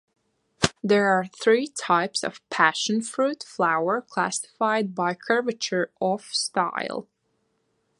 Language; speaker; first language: English; non-native, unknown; Latvian